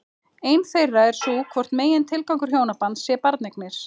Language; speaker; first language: Icelandic; native; Icelandic